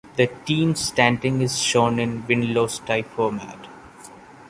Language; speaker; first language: English; non-native, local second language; Malayalam